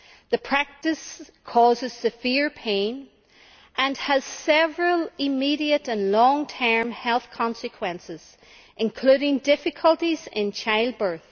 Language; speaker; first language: English; native; English